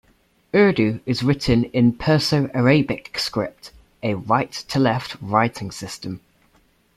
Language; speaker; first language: English; native; English